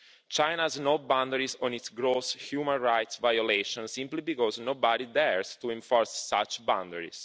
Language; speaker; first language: English; non-native, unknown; Italian